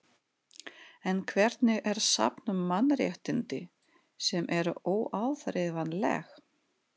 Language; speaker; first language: Icelandic; non-native, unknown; Russian